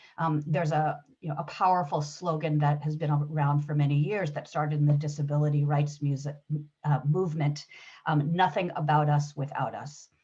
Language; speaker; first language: English; early bilingual, other home language; Hebrew